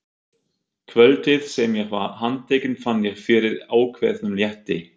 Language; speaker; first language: Icelandic; non-native, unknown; German